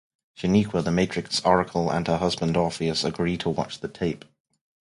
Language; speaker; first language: English; native; English